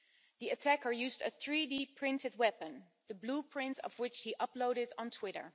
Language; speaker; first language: English; non-native, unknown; Dutch